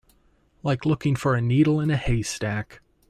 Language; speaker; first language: English; native; English